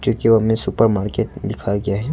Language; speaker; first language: Hindi; non-native, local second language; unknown